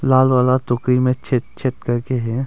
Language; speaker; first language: Hindi; non-native, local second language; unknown